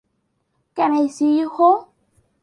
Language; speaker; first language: English; non-native, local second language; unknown